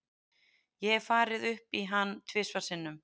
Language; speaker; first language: Icelandic; native; Icelandic